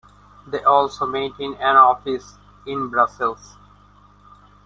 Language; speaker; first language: English; non-native, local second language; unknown